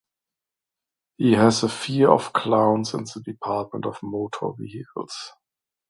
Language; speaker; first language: English; non-native, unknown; German